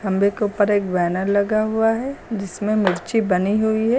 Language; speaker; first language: Hindi; native; Hindi